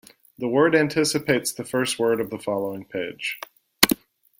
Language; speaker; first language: English; native; English